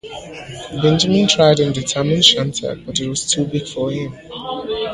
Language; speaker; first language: English; native; English